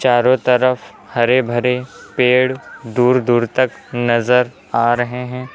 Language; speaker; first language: Hindi; native; Hindi